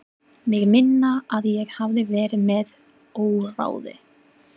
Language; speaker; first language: Icelandic; non-native, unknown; English